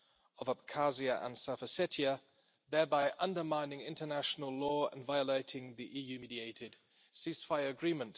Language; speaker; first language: English; non-native, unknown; German